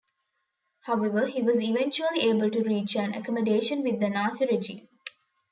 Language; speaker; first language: English; non-native, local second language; Tamil